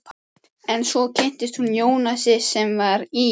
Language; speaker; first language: Icelandic; native; Icelandic